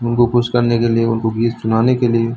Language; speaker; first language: Hindi; native; Hindi